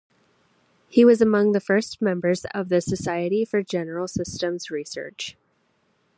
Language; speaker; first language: English; native; English